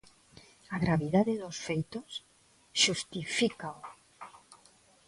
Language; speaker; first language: Galician; non-native, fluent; Spanish